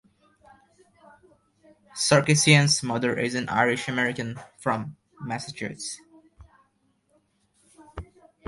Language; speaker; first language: English; non-native, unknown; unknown